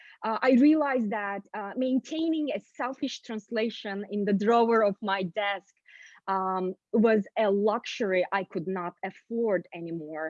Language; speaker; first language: English; non-native, fluent; Bulgarian